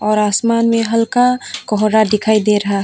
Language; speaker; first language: Hindi; non-native, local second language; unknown